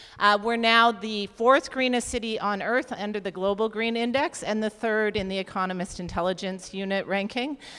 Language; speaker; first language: English; native; English